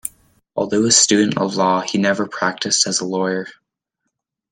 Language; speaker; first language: English; native; English